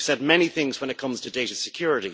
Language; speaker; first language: English; native; English